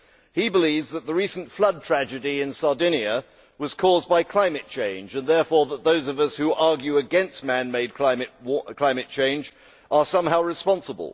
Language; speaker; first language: English; native; English